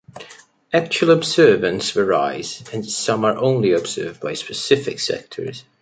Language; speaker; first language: English; native; English